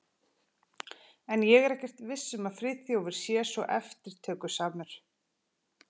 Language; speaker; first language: Icelandic; native; Icelandic